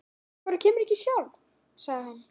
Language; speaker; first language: Icelandic; native; Icelandic